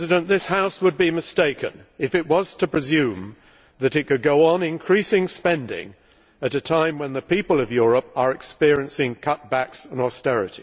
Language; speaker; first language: English; native; English